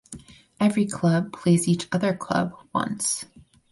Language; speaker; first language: English; native; English